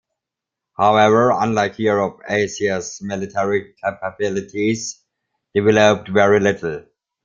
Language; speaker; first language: English; non-native, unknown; German